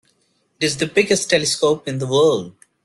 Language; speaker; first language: English; non-native, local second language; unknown